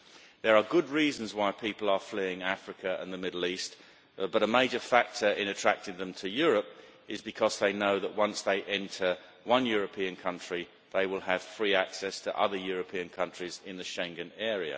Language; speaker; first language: English; native; English